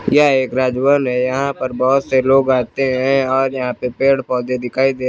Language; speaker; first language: Hindi; native; Hindi